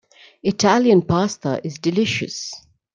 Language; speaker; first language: English; non-native, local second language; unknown